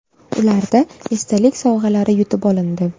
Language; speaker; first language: Uzbek; native; Uzbek